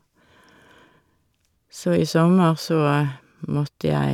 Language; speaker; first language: Norwegian; native; Norwegian